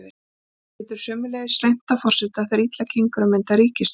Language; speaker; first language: Icelandic; native; Icelandic